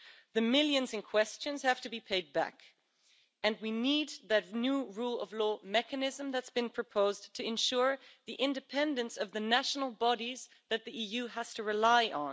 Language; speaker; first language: English; non-native, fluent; Dutch